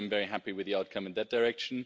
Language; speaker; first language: English; non-native, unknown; German